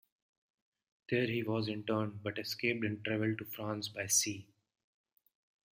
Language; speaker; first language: English; non-native, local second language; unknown